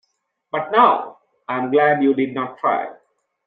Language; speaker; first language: English; non-native, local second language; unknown